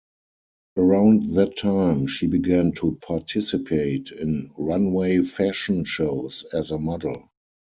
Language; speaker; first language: English; non-native, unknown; German